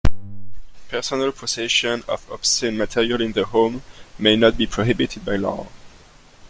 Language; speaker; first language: English; non-native, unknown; French